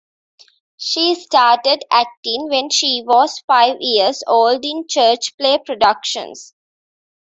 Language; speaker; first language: English; non-native, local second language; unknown